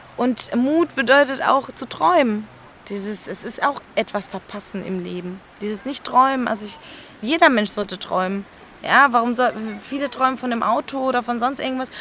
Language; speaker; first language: German; early bilingual, other home language; Spanish